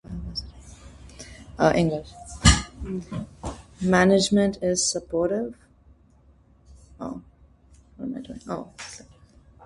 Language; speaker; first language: English; non-native, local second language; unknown